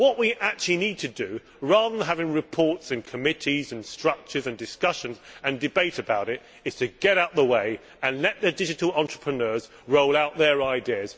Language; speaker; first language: English; native; English